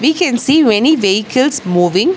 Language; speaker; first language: English; non-native, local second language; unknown